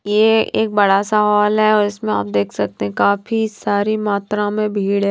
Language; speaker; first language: Hindi; native; Hindi